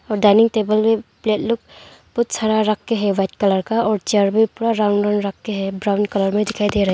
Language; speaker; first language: Hindi; non-native, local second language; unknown